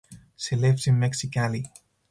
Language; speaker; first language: English; non-native, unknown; Spanish